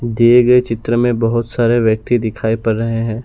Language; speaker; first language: Hindi; non-native, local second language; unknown